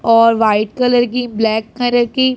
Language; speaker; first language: Hindi; non-native, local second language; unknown